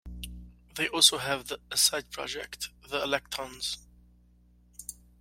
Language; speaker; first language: English; native; English